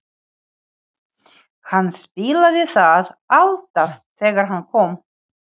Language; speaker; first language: Icelandic; non-native, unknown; Ukrainian